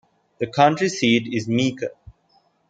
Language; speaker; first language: English; non-native, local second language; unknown